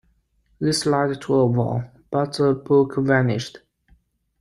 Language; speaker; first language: English; non-native, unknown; Chinese